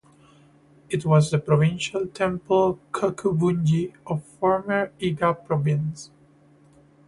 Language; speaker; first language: English; non-native, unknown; Spanish